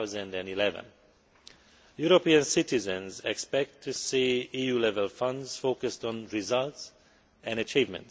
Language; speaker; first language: English; non-native, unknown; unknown